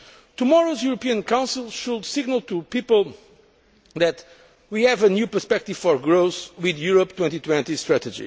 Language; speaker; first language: English; non-native, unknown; Portuguese